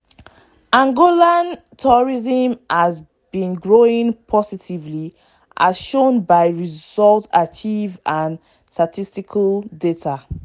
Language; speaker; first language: English; non-native, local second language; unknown